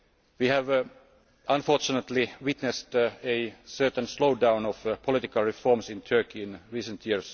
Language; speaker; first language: English; non-native, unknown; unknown